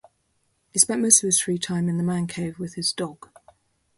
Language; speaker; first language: English; native; English